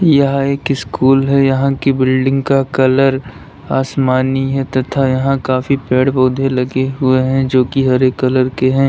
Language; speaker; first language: Hindi; native; Hindi